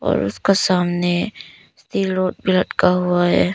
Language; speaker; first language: Hindi; early bilingual, other home language; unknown